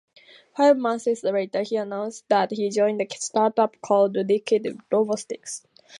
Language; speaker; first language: English; native; English